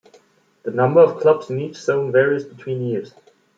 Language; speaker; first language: English; non-native, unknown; German